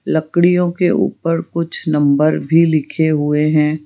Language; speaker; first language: Hindi; non-native, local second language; Gujarati